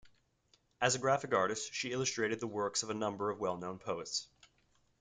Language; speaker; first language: English; native; English